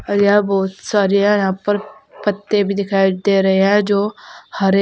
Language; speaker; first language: Hindi; native; Hindi